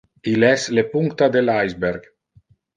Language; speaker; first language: Interlingua; non-native, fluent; Italian